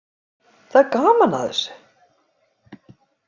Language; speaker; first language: Icelandic; native; Icelandic